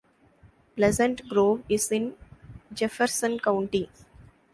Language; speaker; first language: English; non-native, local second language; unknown